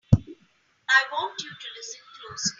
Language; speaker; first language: English; non-native, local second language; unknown